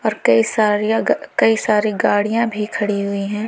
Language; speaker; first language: Hindi; native; Hindi